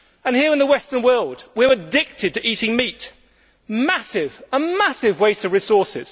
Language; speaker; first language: English; native; English